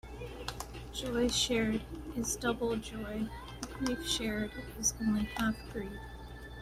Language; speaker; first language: English; native; English